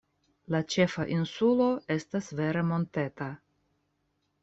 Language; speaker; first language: Esperanto; non-native, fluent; Russian